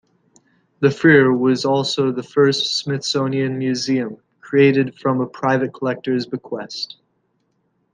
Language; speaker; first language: English; native; English